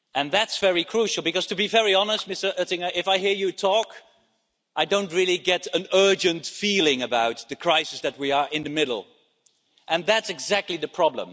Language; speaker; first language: English; non-native, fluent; Dutch